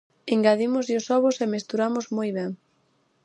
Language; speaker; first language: Galician; native; Galician